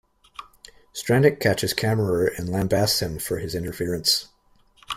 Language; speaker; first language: English; native; English